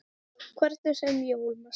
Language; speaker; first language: Icelandic; non-native, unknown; English